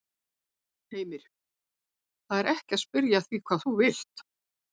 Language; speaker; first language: Icelandic; native; Icelandic